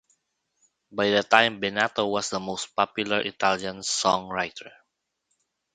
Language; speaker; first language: English; non-native, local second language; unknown